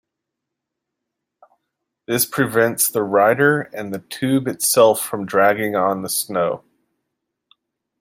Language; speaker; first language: English; native; English